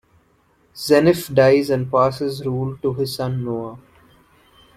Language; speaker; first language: English; non-native, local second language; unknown